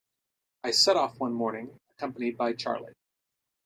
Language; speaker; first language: English; native; English